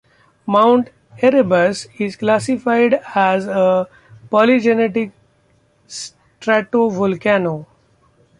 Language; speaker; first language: English; non-native, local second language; Marathi